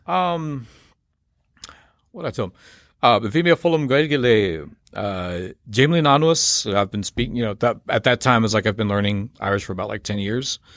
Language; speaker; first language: English; native; English